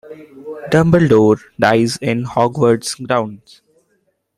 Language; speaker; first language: English; non-native, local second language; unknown